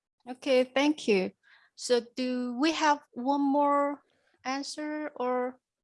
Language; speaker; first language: English; non-native, fluent; Korean